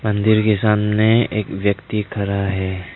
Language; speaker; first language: Hindi; non-native, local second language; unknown